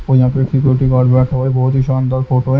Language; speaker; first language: Hindi; native; Hindi